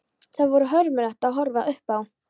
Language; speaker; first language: Icelandic; non-native, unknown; Polish